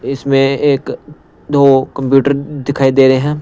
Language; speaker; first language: Hindi; non-native, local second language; Punjabi